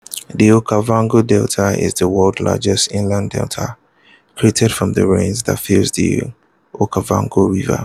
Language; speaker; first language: English; non-native, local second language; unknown